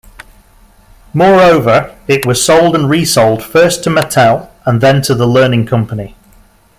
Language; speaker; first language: English; native; English